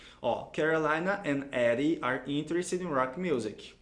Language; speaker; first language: English; non-native, fluent; Portuguese